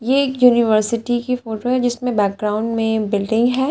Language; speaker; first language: Hindi; native; Hindi